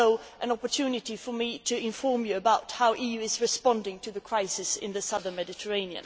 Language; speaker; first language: English; non-native, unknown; Swedish